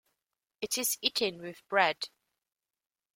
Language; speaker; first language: English; native; English